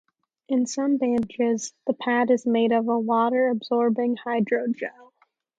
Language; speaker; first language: English; native; English